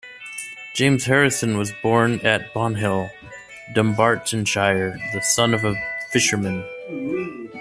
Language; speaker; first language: English; native; English